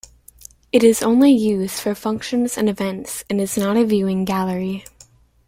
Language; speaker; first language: English; native; English